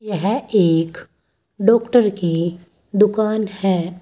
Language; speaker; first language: Hindi; native; Hindi